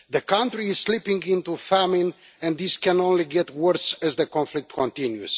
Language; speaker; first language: English; non-native, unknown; Romanian